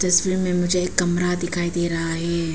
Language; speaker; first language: Hindi; non-native, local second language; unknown